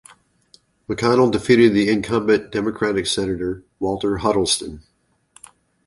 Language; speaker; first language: English; native; English